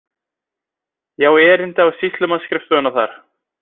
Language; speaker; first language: Icelandic; native; Icelandic